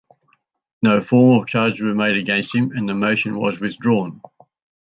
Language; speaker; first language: English; native; English